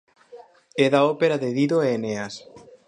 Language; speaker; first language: Galician; native; Galician